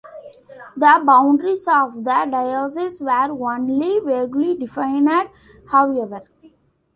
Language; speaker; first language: English; non-native, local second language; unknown